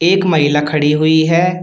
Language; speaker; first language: Hindi; native; Hindi